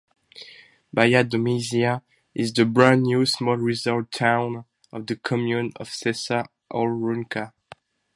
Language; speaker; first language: English; non-native, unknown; French